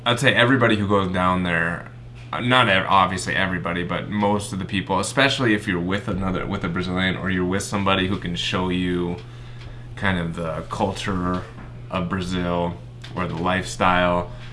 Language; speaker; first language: English; native; English